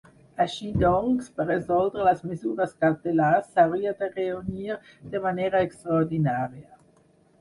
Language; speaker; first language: Catalan; non-native, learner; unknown